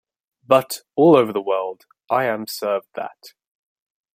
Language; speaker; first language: English; native; English